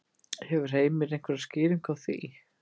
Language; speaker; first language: Icelandic; native; Icelandic